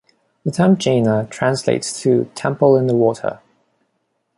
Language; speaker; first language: English; non-native, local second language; Cantonese